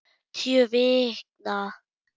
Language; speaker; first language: Icelandic; non-native, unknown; German